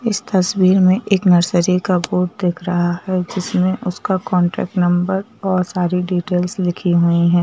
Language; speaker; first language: Hindi; native; Hindi